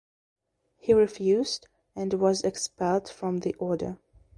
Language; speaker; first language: English; non-native, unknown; Belarusian